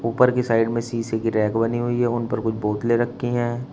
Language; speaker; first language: Hindi; native; Hindi